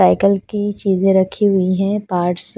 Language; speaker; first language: Hindi; non-native, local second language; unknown